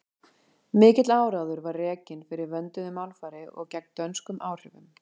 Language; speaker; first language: Icelandic; native; Icelandic